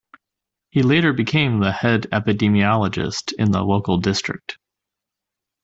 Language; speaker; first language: English; native; English